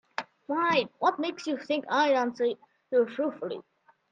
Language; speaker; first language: English; native; English